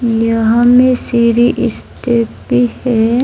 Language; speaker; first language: Hindi; early bilingual, other home language; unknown